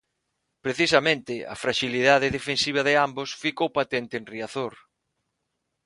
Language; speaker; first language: Galician; non-native, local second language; Spanish